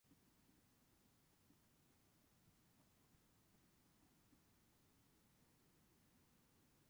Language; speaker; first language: English; non-native, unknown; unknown